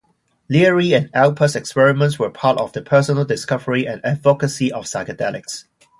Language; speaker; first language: English; non-native, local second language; Cantonese